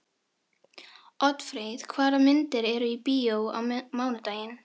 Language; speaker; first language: Icelandic; non-native, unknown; Filipino